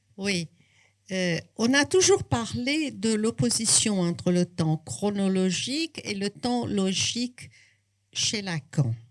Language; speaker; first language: French; non-native, fluent; Portuguese